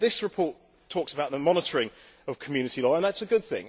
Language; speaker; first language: English; native; English